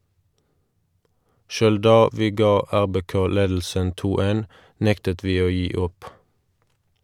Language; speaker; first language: Norwegian; non-native, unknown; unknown